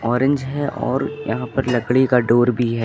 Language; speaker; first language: Hindi; native; Hindi